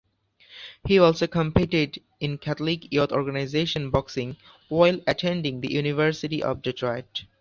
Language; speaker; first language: English; non-native, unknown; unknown